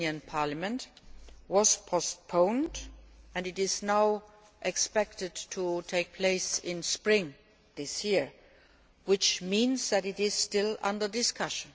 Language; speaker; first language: English; non-native, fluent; Luxembourgish